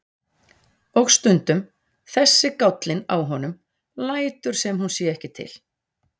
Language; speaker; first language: Icelandic; native; Icelandic